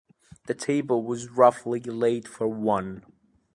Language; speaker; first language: English; native; English